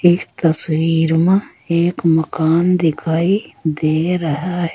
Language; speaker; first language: Hindi; native; Hindi